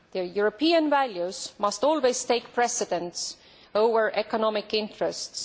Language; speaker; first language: English; non-native, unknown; Estonian